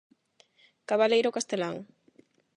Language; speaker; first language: Galician; non-native, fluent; Spanish